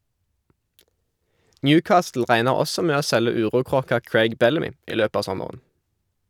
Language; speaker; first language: Norwegian; native; Norwegian